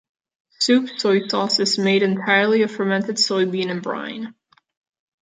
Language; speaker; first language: English; non-native, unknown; Catalan